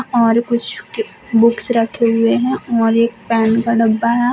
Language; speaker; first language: Hindi; native; Hindi